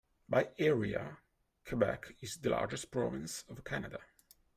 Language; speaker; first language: English; non-native, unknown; Italian